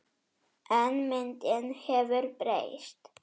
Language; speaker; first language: Icelandic; non-native, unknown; Polish